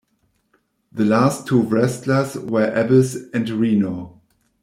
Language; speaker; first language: English; non-native, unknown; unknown